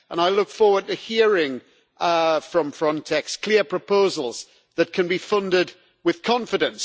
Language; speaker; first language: English; native; English